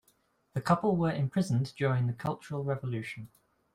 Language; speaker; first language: English; native; English